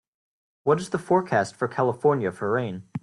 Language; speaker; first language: English; native; English